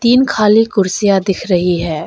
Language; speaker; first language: Hindi; non-native, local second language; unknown